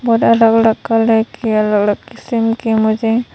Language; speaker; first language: Hindi; non-native, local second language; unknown